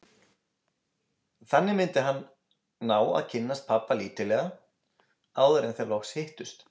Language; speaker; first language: Icelandic; native; Icelandic